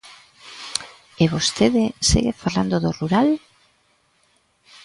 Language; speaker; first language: Galician; native; Galician